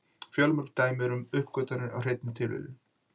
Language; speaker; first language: Icelandic; native; Icelandic